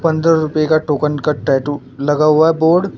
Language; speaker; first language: Hindi; native; Hindi